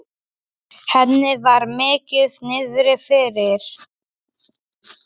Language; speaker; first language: Icelandic; non-native, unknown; Polish